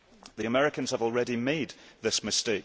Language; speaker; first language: English; early bilingual, heritage; English